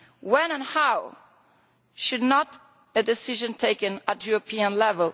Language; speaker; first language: English; non-native, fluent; Italian